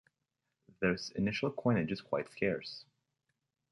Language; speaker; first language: English; native; English